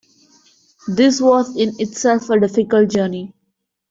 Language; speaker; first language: English; non-native, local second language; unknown